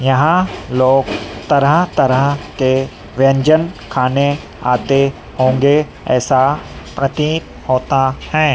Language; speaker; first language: Hindi; native; Hindi